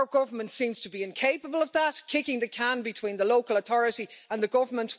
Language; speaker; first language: English; native; English